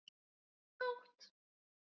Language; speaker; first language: Icelandic; native; Icelandic